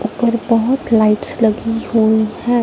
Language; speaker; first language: Hindi; non-native, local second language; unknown